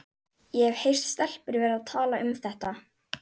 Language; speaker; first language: Icelandic; native; Icelandic